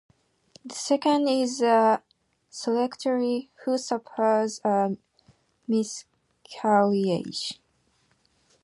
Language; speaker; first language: English; non-native, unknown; Japanese